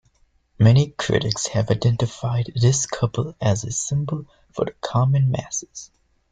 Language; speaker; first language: English; native; English